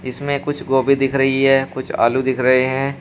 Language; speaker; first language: Hindi; native; Hindi